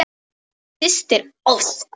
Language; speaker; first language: Icelandic; non-native, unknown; Polish